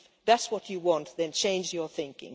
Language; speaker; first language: English; non-native, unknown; Finnish